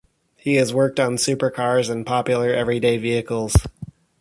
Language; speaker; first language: English; native; English